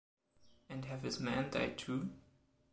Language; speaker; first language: English; non-native, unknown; German